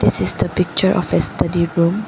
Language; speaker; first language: English; non-native, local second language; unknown